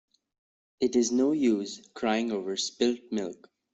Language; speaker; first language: English; non-native, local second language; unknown